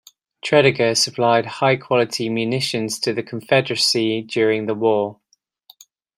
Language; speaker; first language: English; native; English